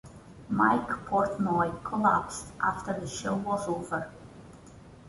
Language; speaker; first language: English; non-native, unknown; Portuguese